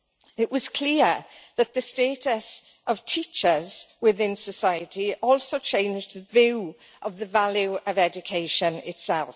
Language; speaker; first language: English; native; English